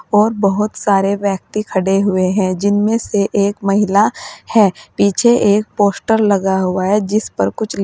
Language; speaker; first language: Hindi; native; Hindi